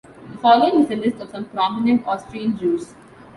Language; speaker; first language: English; non-native, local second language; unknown